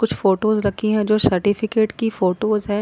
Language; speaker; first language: Hindi; non-native, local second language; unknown